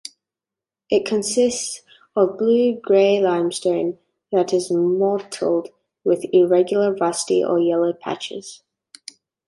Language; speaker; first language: English; native; English